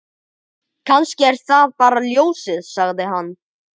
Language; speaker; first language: Icelandic; native; Icelandic